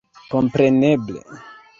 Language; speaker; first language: Esperanto; non-native, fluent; Kinyarwanda